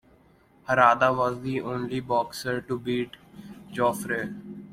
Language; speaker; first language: English; non-native, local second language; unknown